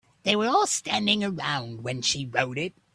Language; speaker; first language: English; native; English